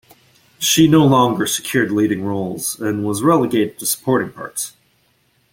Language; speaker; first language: English; native; English